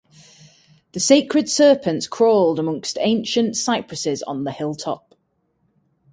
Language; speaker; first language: English; native; English